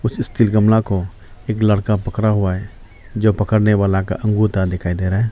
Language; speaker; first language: Hindi; non-native, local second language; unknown